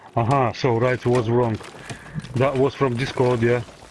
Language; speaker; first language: English; non-native, learner; Russian